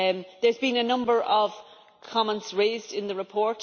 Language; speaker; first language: English; native; English